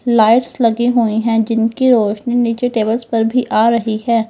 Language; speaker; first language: Hindi; native; Hindi